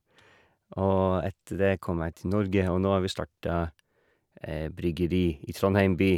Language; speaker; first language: Norwegian; non-native, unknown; English